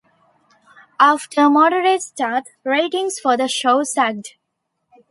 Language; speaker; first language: English; non-native, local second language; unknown